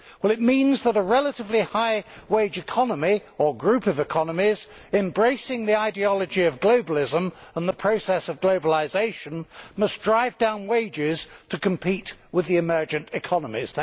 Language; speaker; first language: English; native; English